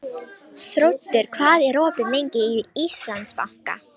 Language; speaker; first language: Icelandic; non-native, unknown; Romanian